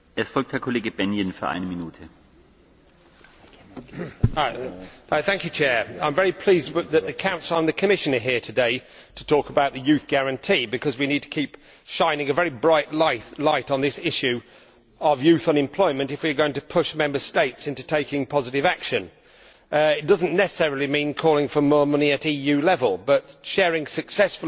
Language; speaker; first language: English; native; English